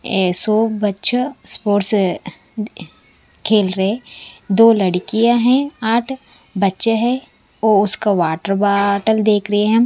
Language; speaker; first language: Hindi; non-native, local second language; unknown